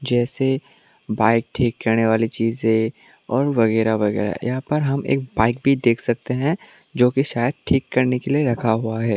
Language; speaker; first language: Hindi; non-native, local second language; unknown